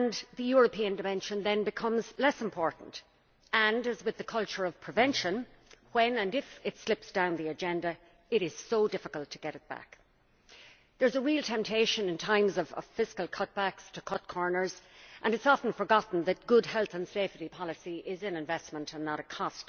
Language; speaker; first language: English; native; English